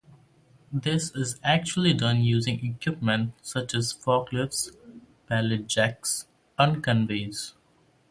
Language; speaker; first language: English; non-native, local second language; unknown